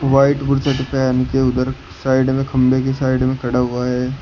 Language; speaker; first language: Hindi; native; Hindi